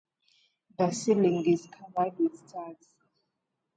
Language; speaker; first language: English; native; English